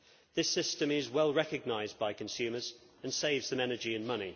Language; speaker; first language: English; native; English